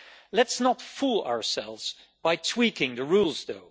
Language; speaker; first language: English; non-native, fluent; Dutch